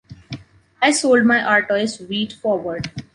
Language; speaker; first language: English; non-native, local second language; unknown